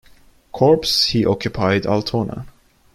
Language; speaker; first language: English; non-native, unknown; Turkish